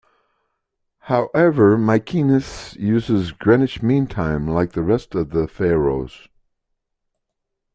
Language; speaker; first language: English; native; English